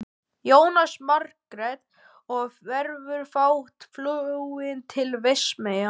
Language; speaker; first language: Icelandic; native; Icelandic